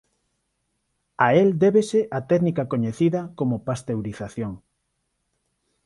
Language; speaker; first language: Galician; non-native, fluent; Spanish